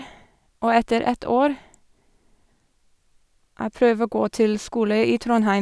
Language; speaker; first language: Norwegian; non-native, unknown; English